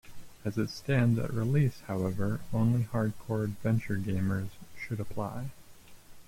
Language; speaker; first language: English; native; English